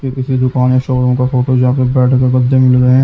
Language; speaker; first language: Hindi; native; Hindi